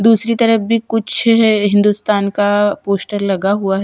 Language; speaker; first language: Hindi; non-native, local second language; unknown